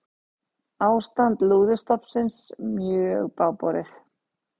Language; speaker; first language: Icelandic; native; Icelandic